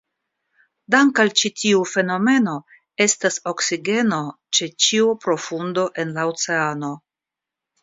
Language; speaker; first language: Esperanto; non-native, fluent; Russian